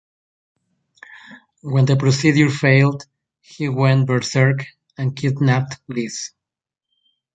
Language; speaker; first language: English; native; English